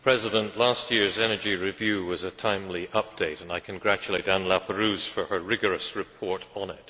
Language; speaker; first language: English; native; English